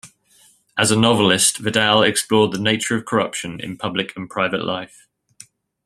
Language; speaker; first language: English; native; English